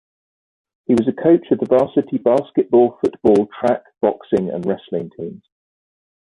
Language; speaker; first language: English; native; English